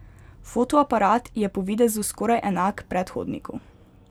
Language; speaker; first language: Slovenian; native; Slovenian